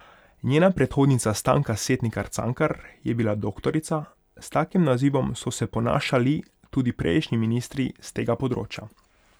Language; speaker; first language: Slovenian; non-native, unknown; Hungarian